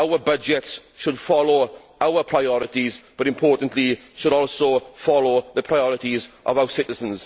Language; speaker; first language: English; native; English